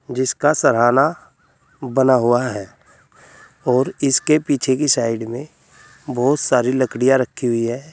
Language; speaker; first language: Hindi; native; Hindi